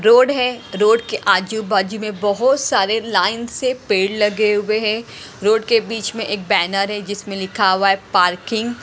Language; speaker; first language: Hindi; non-native, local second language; Punjabi